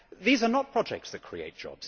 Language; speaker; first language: English; native; English